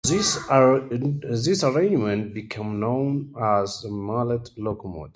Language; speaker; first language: English; native; English